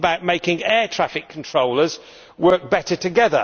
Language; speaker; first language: English; native; English